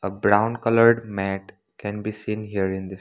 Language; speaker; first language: English; non-native, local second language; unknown